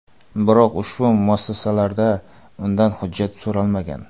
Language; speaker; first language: Uzbek; non-native, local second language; Kara-Kalpak